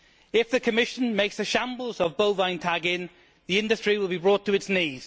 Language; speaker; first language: English; native; English